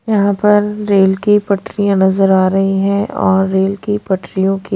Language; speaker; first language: Hindi; non-native, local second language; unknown